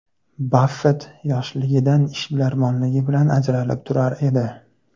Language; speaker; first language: Uzbek; native; Uzbek